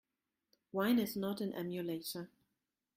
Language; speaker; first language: English; non-native, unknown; German